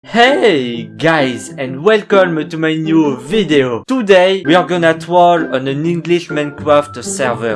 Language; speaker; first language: English; non-native, learner; French